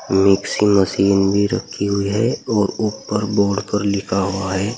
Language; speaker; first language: Hindi; native; Hindi